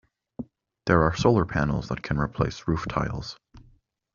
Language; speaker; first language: English; native; English